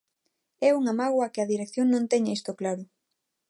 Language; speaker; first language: Galician; non-native, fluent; Spanish